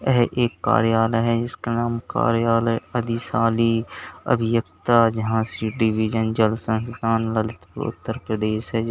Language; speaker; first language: Hindi; native; Hindi